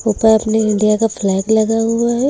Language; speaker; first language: Hindi; native; Hindi